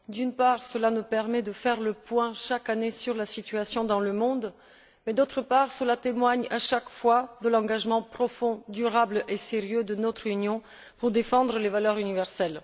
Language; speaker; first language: French; non-native, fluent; Bulgarian